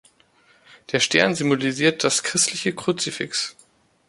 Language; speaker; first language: German; native; German